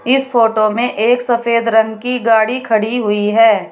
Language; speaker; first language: Hindi; native; Hindi